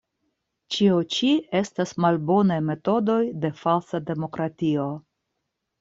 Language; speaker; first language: Esperanto; non-native, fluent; Russian